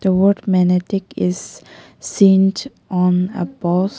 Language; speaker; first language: English; non-native, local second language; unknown